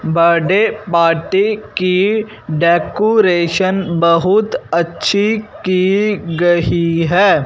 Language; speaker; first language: Hindi; non-native, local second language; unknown